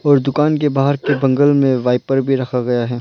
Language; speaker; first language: Hindi; non-native, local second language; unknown